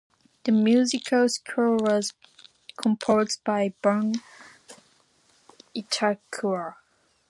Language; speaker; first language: English; non-native, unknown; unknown